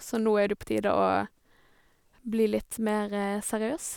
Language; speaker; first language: Norwegian; native; Norwegian